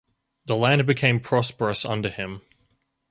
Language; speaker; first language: English; native; English